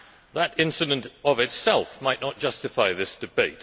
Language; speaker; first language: English; native; English